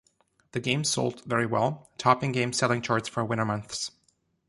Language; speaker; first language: English; non-native, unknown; German